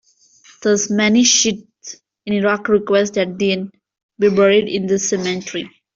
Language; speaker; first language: English; non-native, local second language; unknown